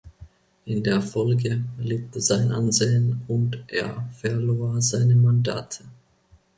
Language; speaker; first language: German; non-native, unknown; Finnish